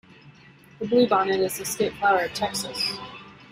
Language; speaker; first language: English; native; English